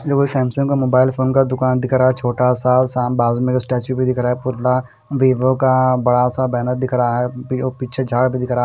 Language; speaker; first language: Hindi; non-native, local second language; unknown